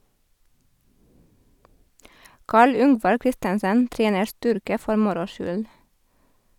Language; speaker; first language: Norwegian; non-native, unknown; Hungarian